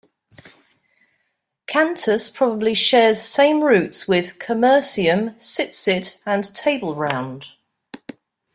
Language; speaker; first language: English; native; English